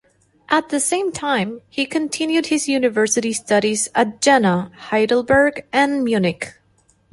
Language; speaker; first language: English; non-native, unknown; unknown